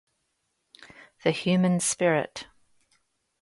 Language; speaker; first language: English; native; English